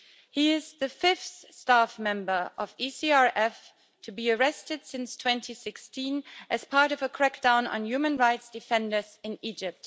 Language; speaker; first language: English; native; English